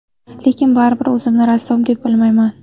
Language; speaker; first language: Uzbek; native; Uzbek